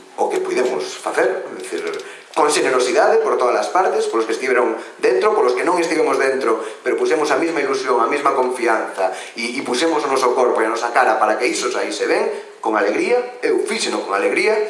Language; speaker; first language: Galician; non-native, local second language; Spanish